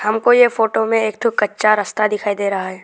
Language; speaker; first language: Hindi; non-native, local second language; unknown